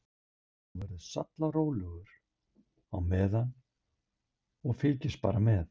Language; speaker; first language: Icelandic; native; Icelandic